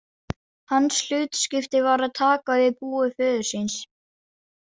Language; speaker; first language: Icelandic; non-native, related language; Danish